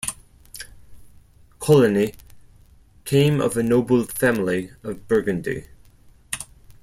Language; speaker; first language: English; non-native, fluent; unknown